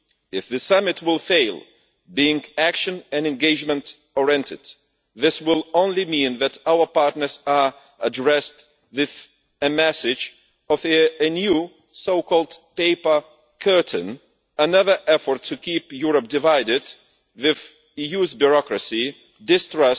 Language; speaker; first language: English; non-native, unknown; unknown